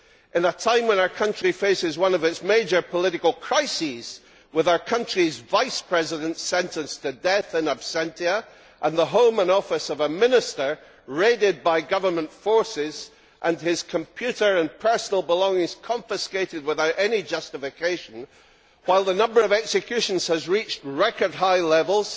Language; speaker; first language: English; native; English